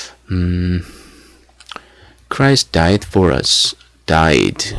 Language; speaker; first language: English; non-native, fluent; Korean